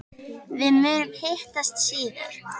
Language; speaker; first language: Icelandic; native; Icelandic